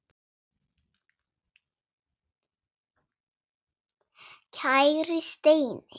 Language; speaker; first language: Icelandic; non-native, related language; Swedish